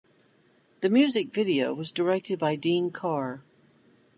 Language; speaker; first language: English; native; English